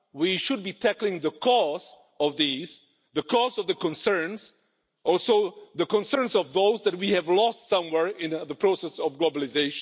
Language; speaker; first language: English; non-native, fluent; Czech